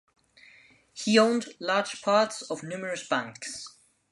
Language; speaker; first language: English; non-native, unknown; Spanish